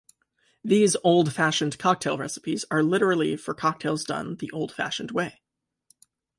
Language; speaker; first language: English; native; English